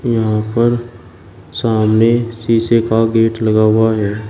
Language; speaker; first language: Hindi; native; Hindi